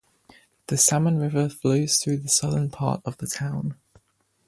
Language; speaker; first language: English; native; English